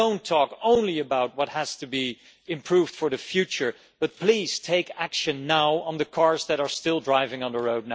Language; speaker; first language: English; non-native, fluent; Dutch